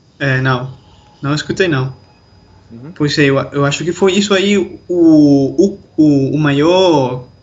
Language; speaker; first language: Portuguese; non-native, fluent; Spanish